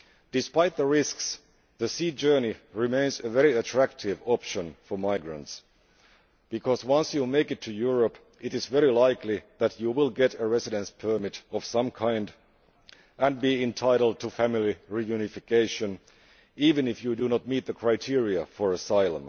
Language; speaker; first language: English; non-native, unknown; Finnish